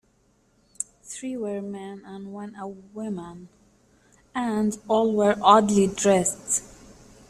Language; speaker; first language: English; native; English